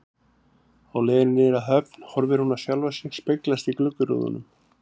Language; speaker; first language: Icelandic; native; Icelandic